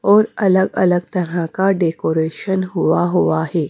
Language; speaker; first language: Hindi; non-native, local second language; Punjabi